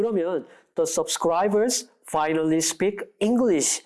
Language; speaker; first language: English; non-native, fluent; Korean